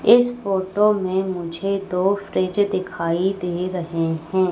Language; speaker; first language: Hindi; native; Hindi